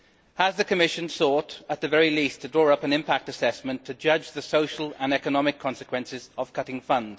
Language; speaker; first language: English; native; English